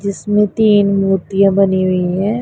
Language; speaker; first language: Hindi; non-native, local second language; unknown